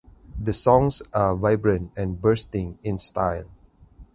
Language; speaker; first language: English; non-native, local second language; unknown